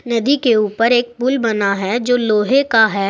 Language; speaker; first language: Hindi; native; Hindi